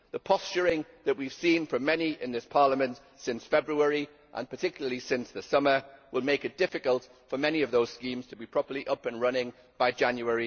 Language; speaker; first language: English; native; English